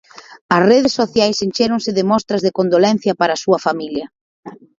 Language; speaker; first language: Galician; native; Galician